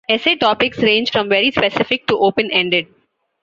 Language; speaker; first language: English; non-native, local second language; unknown